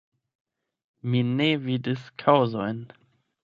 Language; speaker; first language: Esperanto; non-native, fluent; German